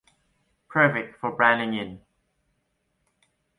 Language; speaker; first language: English; non-native, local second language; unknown